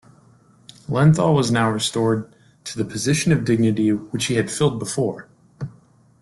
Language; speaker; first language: English; native; English